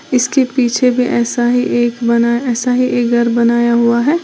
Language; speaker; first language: Hindi; native; Hindi